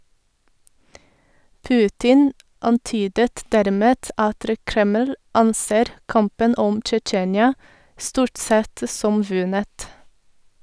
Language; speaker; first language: Norwegian; non-native, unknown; Portuguese